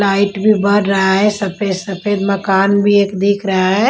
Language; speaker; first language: Hindi; non-native, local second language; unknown